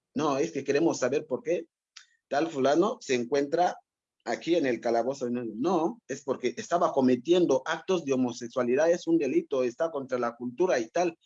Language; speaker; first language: Spanish; non-native, local second language; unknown